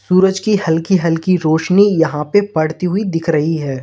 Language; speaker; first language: Hindi; native; Hindi